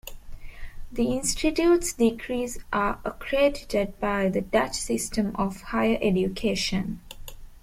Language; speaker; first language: English; non-native, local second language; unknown